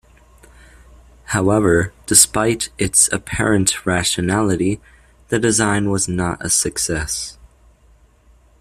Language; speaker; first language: English; native; English